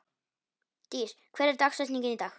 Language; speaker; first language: Icelandic; non-native, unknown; Polish